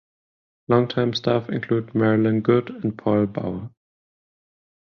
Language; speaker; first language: English; non-native, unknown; German